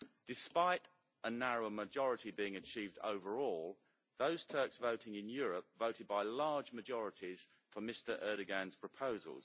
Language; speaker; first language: English; native; English